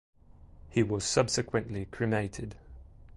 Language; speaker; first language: English; native; English